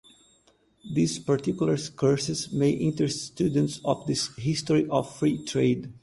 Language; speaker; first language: English; native; English